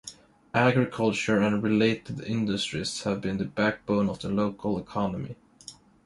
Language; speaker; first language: English; non-native, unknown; Swedish